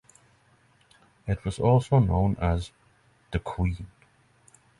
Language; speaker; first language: English; non-native, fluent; Norwegian